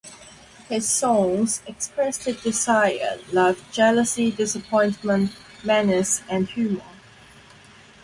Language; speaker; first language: English; non-native, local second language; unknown